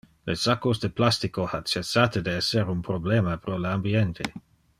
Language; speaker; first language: Interlingua; non-native, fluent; Dutch